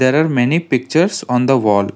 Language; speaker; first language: English; non-native, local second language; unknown